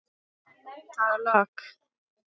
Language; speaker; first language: Icelandic; non-native, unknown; English